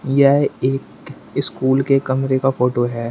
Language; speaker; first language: Hindi; native; Hindi